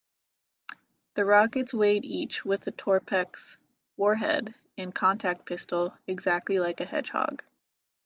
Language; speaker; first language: English; native; English